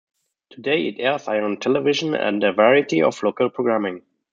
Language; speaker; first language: English; non-native, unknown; German